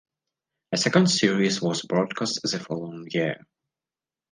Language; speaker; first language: English; non-native, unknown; Belarusian